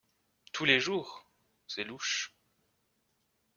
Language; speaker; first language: French; native; French